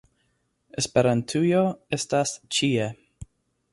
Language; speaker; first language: Esperanto; non-native, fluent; English